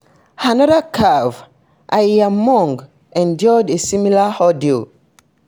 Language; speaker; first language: English; non-native, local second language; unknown